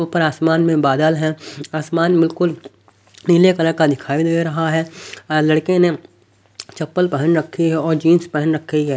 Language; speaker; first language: Hindi; native; Hindi